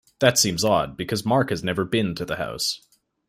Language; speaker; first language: English; native; English